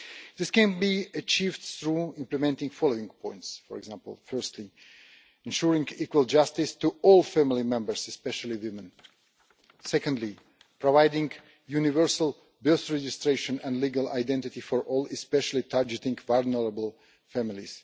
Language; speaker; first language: English; non-native, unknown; Russian